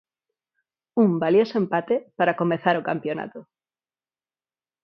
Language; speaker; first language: Galician; non-native, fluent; Spanish